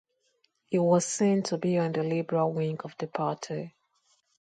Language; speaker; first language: English; non-native, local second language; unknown